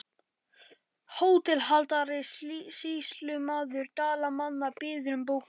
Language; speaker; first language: Icelandic; non-native, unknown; Polish